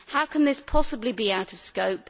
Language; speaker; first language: English; native; English